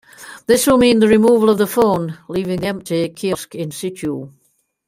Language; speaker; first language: English; native; English